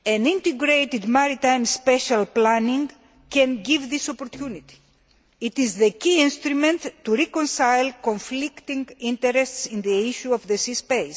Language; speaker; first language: English; non-native, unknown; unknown